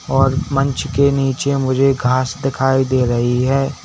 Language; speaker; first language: Hindi; native; Hindi